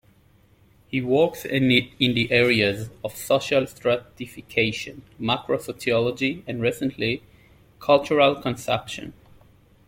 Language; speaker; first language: English; native; English